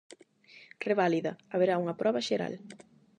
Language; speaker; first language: Galician; non-native, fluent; Spanish